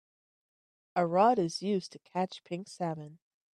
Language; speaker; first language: English; native; English